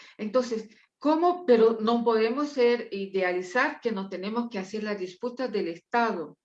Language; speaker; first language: Spanish; non-native, related language; Portuguese